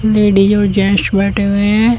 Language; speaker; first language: Hindi; native; Hindi